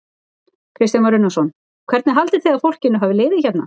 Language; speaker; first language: Icelandic; native; Icelandic